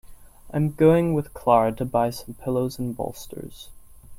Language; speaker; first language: English; non-native, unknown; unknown